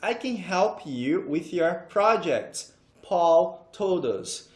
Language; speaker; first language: English; non-native, fluent; Portuguese